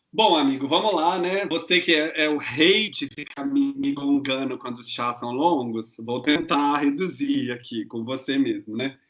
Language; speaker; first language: Portuguese; native; Portuguese